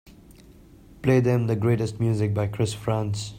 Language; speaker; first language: English; non-native, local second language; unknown